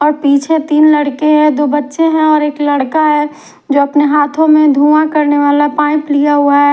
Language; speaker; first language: Hindi; non-native, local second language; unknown